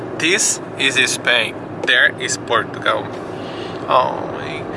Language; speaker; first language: English; non-native, learner; Portuguese